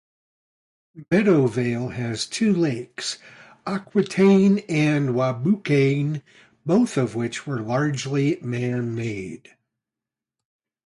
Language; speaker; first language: English; native; English